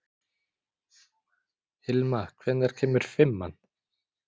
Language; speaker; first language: Icelandic; native; Icelandic